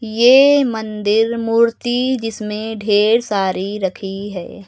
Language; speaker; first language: Hindi; native; Hindi